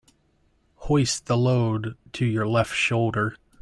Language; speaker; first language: English; native; English